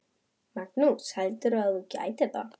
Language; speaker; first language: Icelandic; non-native, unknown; German